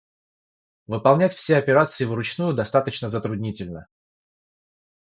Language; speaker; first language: Russian; non-native, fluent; Georgian